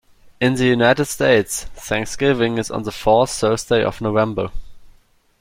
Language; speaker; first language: English; non-native, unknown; German